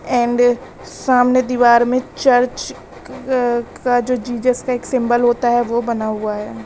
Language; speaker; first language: Hindi; native; Hindi